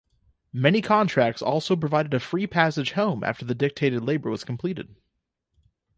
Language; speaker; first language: English; native; English